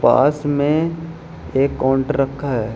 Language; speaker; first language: Hindi; native; Hindi